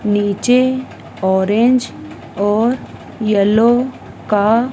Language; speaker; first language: Hindi; native; Hindi